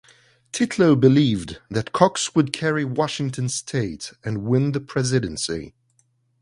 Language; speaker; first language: English; non-native, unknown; French